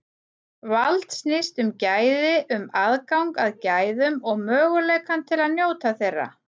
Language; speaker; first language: Icelandic; native; Icelandic